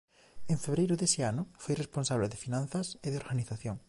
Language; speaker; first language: Galician; native; Galician